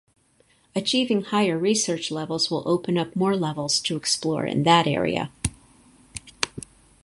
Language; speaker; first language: English; native; English